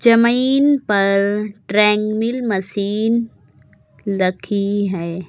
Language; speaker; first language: Hindi; native; Hindi